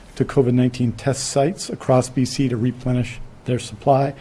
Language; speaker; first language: English; native; English